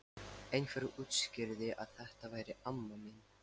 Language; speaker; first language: Icelandic; non-native, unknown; Lithuanian